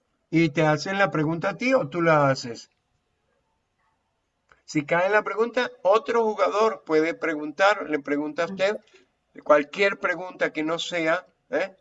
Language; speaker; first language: Spanish; native; Spanish